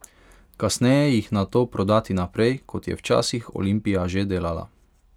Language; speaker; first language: Slovenian; non-native, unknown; Hungarian